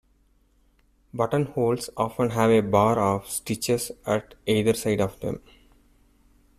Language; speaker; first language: English; non-native, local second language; Tamil